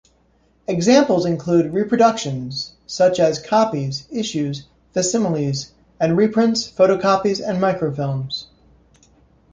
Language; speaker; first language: English; native; English